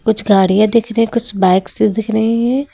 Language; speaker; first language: Hindi; native; Hindi